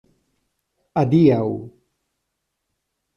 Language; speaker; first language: Esperanto; non-native, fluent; Spanish